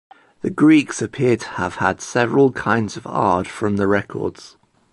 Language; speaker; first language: English; native; English